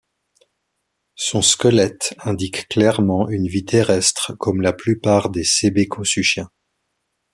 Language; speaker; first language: French; native; French